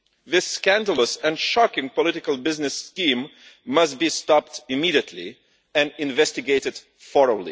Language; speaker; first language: English; non-native, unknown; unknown